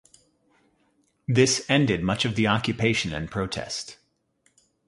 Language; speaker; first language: English; native; English